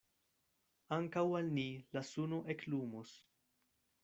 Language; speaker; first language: Esperanto; non-native, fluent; Spanish